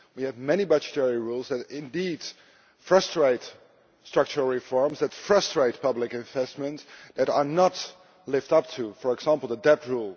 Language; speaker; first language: English; non-native, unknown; Dutch